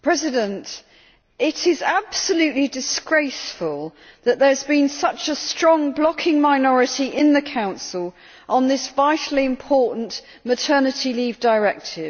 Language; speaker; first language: English; native; English